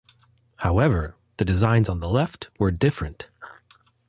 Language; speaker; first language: English; non-native, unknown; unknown